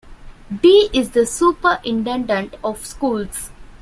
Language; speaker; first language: English; non-native, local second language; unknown